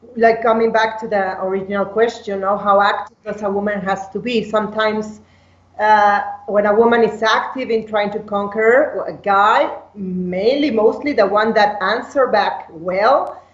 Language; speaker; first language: English; non-native, fluent; Spanish